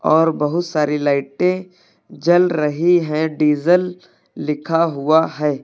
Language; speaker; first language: Hindi; native; Hindi